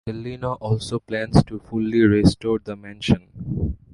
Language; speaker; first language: English; non-native, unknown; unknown